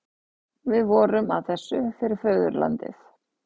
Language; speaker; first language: Icelandic; native; Icelandic